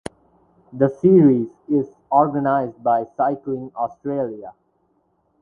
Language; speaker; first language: English; non-native, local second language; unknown